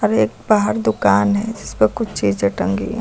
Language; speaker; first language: Hindi; native; Hindi